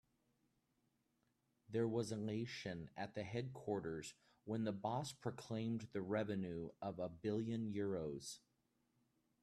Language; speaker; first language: English; native; English